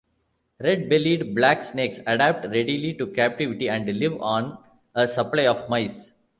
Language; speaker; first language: English; non-native, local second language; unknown